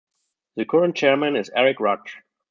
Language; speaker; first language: English; non-native, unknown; German